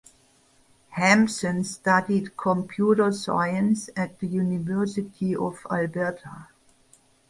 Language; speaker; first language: English; non-native, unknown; German